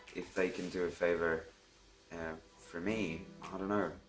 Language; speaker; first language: English; non-native, fluent; Spanish